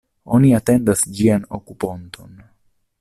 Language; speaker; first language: Esperanto; non-native, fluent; Italian